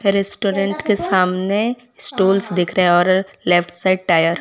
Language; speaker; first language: Hindi; non-native, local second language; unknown